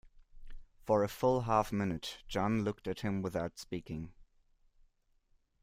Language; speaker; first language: English; non-native, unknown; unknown